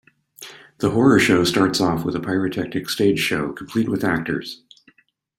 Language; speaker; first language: English; native; English